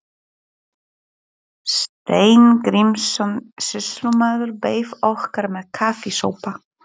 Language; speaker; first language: Icelandic; non-native, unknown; Polish